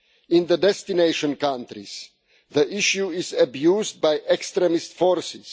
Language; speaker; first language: English; non-native, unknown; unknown